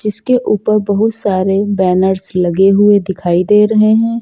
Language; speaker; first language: Hindi; native; Hindi